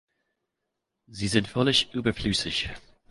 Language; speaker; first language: German; non-native, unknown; English